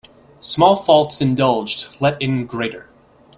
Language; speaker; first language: English; native; English